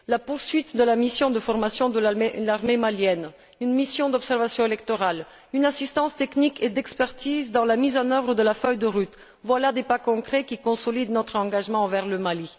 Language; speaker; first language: French; non-native, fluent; Bulgarian